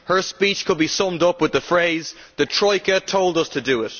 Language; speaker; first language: English; native; English